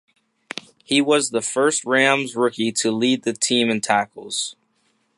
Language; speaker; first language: English; native; English